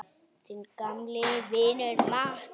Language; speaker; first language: Icelandic; native; Icelandic